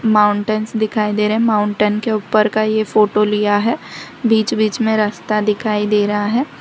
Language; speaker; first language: Hindi; non-native, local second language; Gujarati